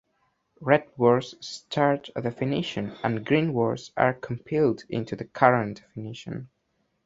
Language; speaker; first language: English; non-native, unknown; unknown